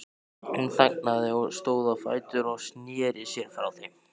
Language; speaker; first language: Icelandic; native; Icelandic